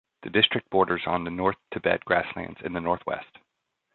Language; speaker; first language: English; native; English